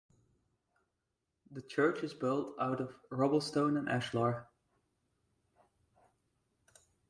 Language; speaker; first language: English; non-native, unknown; Dutch